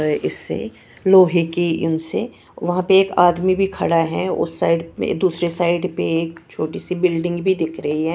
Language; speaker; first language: Hindi; non-native, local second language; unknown